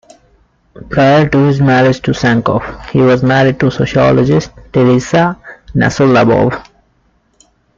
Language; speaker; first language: English; non-native, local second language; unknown